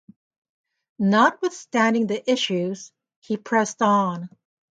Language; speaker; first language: English; native; English